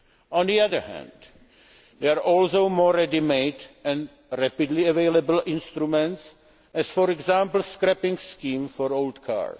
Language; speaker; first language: English; non-native, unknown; Czech